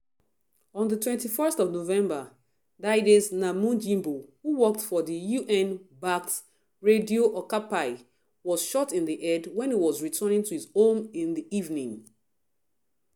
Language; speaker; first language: English; non-native, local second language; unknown